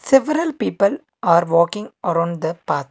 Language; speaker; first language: English; non-native, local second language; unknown